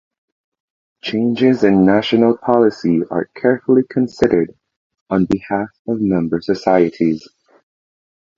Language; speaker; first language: English; non-native, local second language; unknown